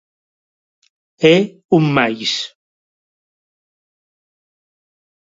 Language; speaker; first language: Galician; non-native, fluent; Spanish